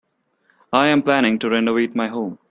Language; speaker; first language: English; non-native, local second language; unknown